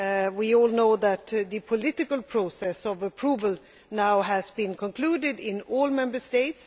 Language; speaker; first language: English; non-native, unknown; Swedish